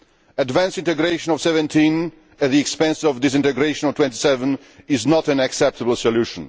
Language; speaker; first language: English; non-native, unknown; Polish